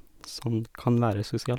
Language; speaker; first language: Norwegian; non-native, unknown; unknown